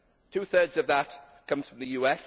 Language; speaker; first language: English; native; English